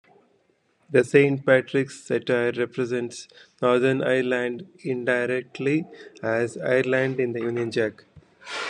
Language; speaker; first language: English; non-native, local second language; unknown